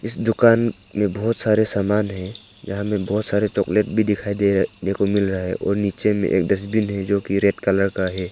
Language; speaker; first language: Hindi; non-native, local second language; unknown